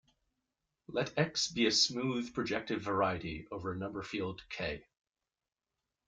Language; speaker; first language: English; native; English